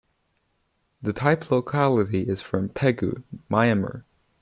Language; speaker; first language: English; non-native, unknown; Chinese